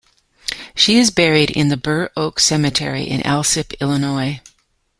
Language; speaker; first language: English; native; English